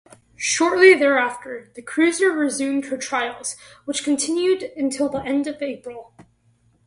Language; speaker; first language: English; native; English